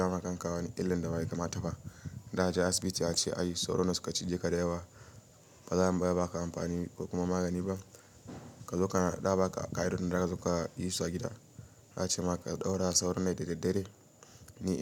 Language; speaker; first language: Hausa; native; Hausa